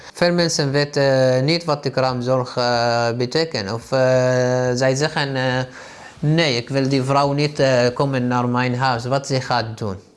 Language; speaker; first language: Dutch; non-native, learner; Arabic